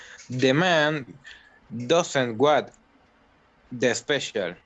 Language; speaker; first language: English; non-native, learner; Spanish